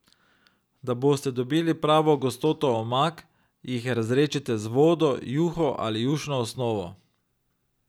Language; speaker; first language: Slovenian; native; Slovenian